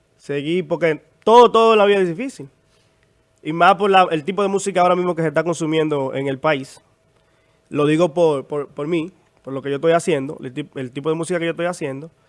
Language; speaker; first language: Spanish; native; Spanish